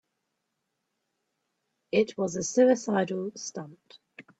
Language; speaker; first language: English; native; English